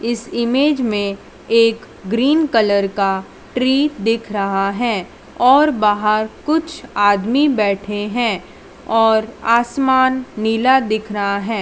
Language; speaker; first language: Hindi; non-native, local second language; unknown